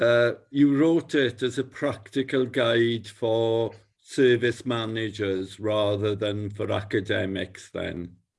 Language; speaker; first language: English; native; English